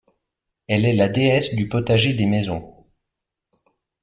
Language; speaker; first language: French; native; French